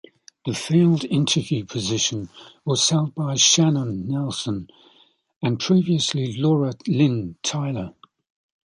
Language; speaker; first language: English; native; English